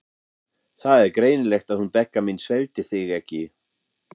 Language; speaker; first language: Icelandic; non-native, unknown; German